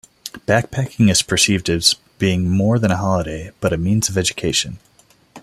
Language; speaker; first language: English; non-native, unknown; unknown